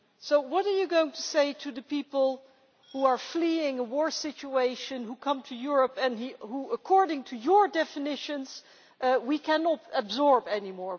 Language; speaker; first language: English; non-native, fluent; Dutch